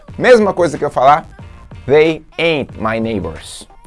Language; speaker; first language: English; non-native, fluent; Portuguese